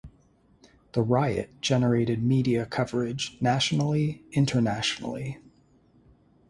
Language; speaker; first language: English; native; English